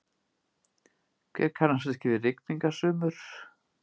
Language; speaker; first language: Icelandic; native; Icelandic